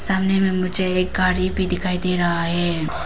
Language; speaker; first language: Hindi; non-native, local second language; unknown